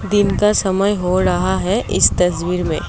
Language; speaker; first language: Hindi; non-native, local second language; Assamese